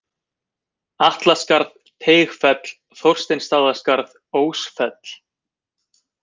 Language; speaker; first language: Icelandic; native; Icelandic